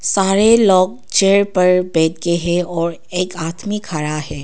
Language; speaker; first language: Hindi; non-native, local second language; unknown